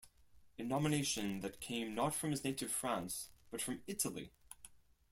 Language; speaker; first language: English; non-native, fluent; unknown